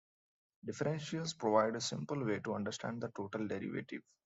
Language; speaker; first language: English; non-native, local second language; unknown